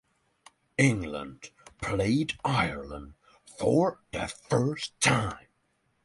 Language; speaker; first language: English; non-native, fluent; Norwegian